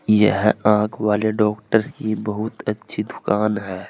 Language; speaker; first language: Hindi; native; Hindi